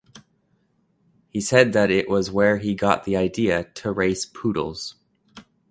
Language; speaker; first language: English; native; English